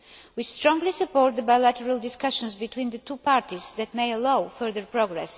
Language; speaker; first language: English; non-native, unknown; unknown